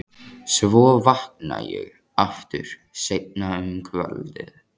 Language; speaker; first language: Icelandic; native; Icelandic